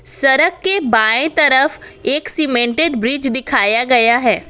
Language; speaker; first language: Hindi; non-native, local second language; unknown